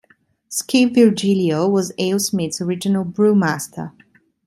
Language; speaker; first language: English; non-native, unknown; Italian